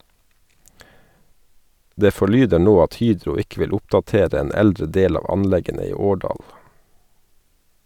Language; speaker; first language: Norwegian; native; Norwegian